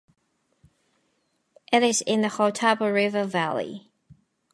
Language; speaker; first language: English; native; English